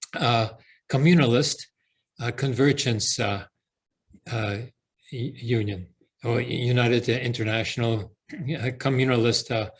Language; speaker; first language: English; early bilingual, other home language; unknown